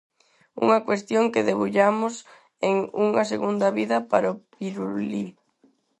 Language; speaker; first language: Galician; non-native, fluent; Spanish